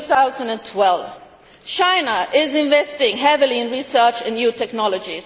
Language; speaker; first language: English; non-native, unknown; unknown